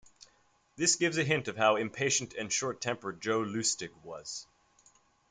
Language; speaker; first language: English; native; English